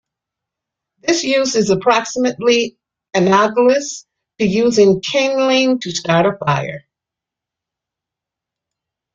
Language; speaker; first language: English; native; English